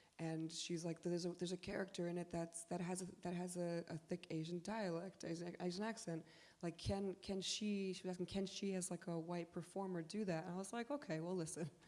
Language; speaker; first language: English; early bilingual, other home language; Polish